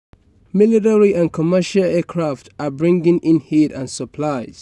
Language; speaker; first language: English; non-native, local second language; Yoruba